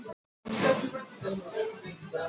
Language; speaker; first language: Icelandic; non-native, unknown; Russian